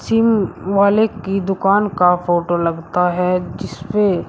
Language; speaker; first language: Hindi; native; Hindi